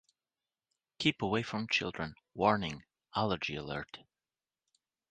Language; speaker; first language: English; non-native, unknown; Portuguese